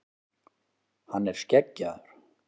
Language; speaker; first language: Icelandic; native; Icelandic